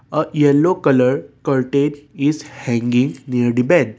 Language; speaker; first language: English; non-native, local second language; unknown